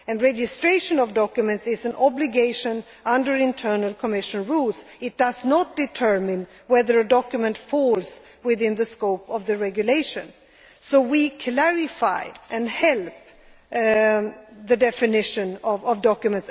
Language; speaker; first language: English; non-native, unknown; Swedish